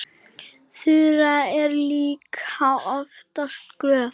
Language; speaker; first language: Icelandic; native; Icelandic